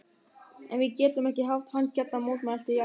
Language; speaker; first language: Icelandic; non-native, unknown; German